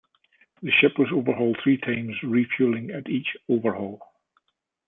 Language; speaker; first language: English; native; English